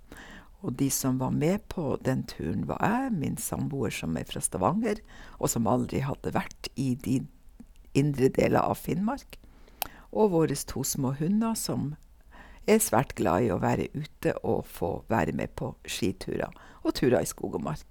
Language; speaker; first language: Norwegian; native; Norwegian